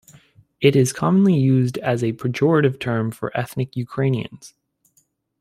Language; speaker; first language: English; native; English